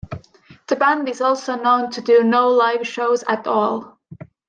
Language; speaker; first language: English; non-native, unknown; Estonian